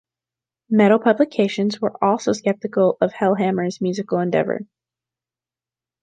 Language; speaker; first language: English; native; English